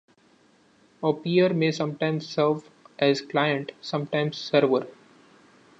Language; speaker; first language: English; non-native, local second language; Marathi